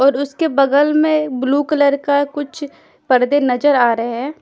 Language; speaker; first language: Hindi; non-native, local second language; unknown